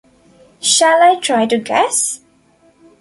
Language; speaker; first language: English; non-native, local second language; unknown